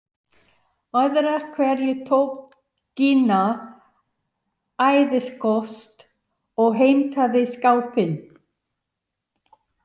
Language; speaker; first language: Icelandic; non-native, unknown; English